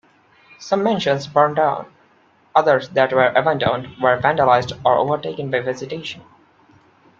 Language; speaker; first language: English; non-native, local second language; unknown